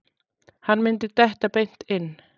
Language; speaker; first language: Icelandic; native; Icelandic